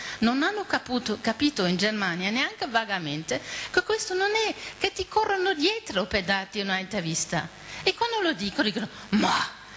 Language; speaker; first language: Italian; non-native, fluent; German